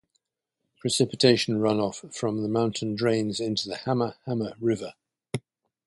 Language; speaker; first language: English; native; English